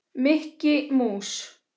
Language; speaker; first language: Icelandic; native; Icelandic